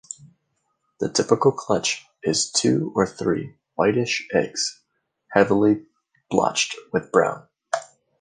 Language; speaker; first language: English; native; English